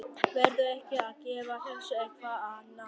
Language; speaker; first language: Icelandic; non-native, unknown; Vietnamese